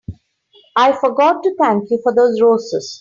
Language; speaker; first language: English; non-native, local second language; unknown